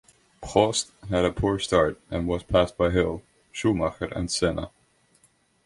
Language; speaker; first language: English; non-native, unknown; Estonian